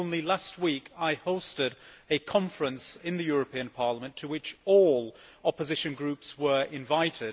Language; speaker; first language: English; native; English